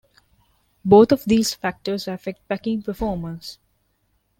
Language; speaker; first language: English; non-native, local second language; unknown